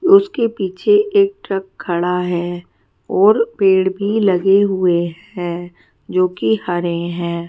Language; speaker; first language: Hindi; native; Hindi